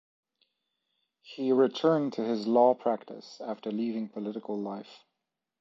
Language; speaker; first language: English; non-native, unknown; French